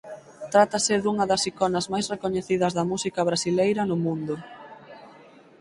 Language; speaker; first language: Galician; native; Galician